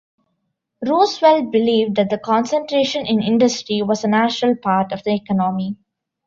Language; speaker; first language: English; non-native, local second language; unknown